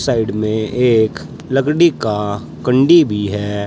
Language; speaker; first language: Hindi; native; Hindi